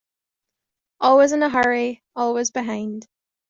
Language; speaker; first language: English; native; English